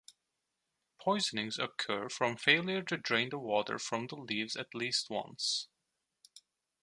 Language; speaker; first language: English; non-native, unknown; Turkish